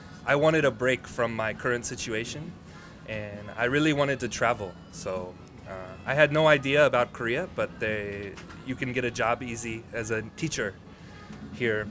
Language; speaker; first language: English; native; English